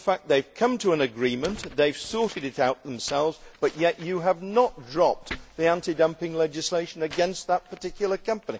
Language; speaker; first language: English; native; English